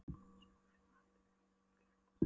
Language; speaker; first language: Icelandic; non-native, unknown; Polish